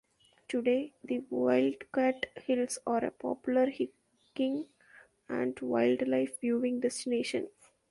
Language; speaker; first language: English; non-native, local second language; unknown